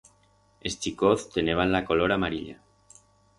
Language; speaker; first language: Aragonese; non-native, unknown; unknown